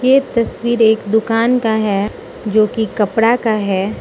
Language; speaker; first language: Hindi; non-native, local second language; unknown